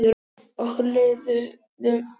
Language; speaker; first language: Icelandic; non-native, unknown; Polish